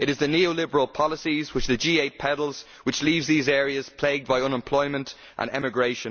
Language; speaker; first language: English; native; English